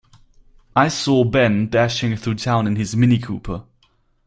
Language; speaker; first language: English; non-native, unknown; German